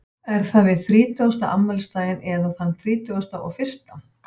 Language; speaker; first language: Icelandic; native; Icelandic